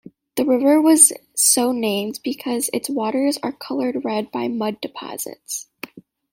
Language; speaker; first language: English; native; English